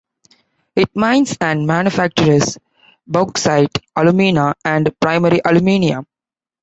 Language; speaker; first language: English; non-native, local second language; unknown